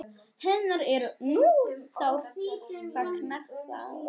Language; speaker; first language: Icelandic; non-native, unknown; Polish